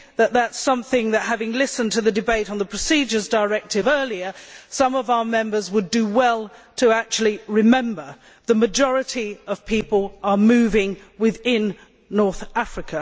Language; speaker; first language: English; native; English